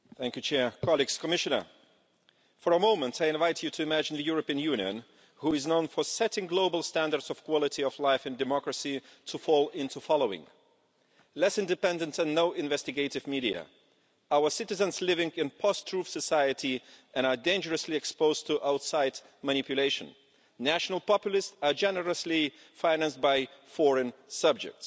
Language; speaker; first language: English; non-native, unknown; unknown